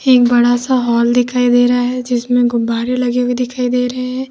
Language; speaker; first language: Hindi; native; Hindi